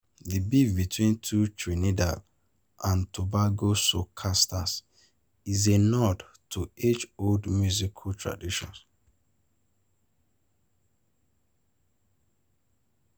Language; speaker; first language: English; non-native, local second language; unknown